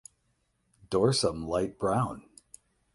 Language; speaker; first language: English; native; English